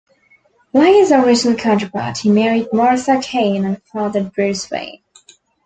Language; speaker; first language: English; native; English